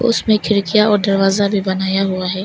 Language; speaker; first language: Hindi; non-native, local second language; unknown